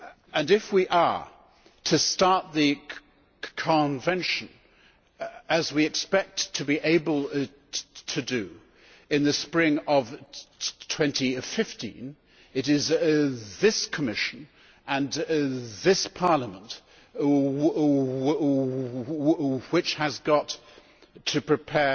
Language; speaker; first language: English; native; English